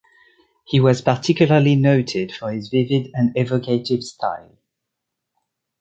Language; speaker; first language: English; non-native, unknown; French